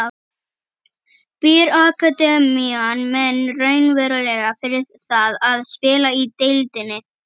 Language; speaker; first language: Icelandic; native; Icelandic